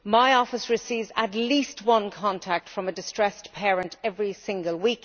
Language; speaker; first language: English; native; English